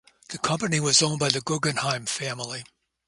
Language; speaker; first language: English; native; English